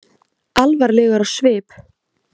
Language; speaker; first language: Icelandic; native; Icelandic